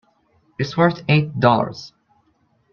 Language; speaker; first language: English; non-native, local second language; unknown